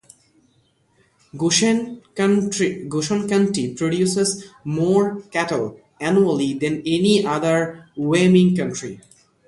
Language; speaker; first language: English; non-native, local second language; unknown